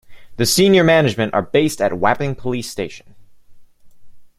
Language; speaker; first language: English; native; English